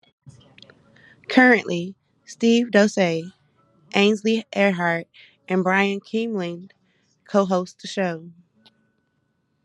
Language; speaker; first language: English; native; English